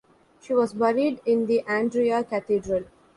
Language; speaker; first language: English; non-native, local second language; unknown